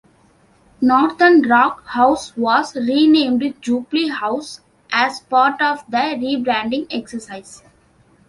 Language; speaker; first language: English; non-native, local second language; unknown